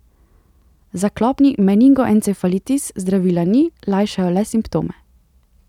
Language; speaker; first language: Slovenian; native; Slovenian